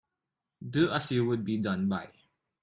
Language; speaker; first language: English; non-native, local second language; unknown